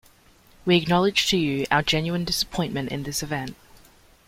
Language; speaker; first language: English; native; English